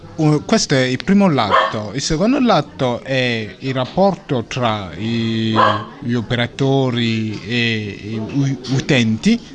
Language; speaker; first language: Italian; non-native, fluent; Sango